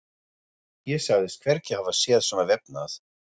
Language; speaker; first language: Icelandic; non-native, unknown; German